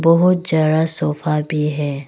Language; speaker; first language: Hindi; early bilingual, other home language; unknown